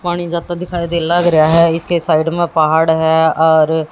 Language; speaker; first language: Hindi; native; Hindi